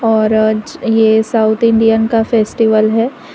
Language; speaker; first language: Hindi; non-native, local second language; Gujarati